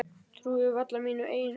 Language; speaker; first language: Icelandic; native; Icelandic